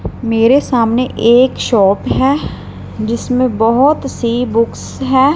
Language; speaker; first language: Hindi; non-native, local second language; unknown